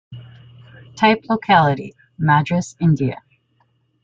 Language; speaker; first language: English; native; English